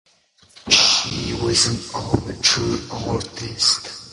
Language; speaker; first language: English; non-native, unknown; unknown